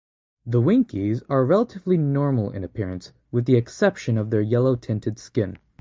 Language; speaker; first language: English; native; English